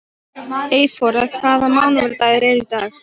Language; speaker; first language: Icelandic; non-native, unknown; Polish